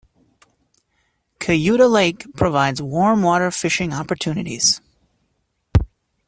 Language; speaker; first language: English; native; English